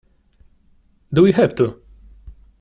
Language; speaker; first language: English; non-native, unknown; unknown